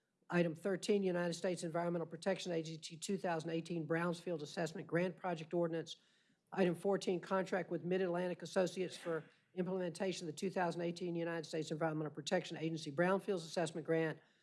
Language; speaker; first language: English; native; English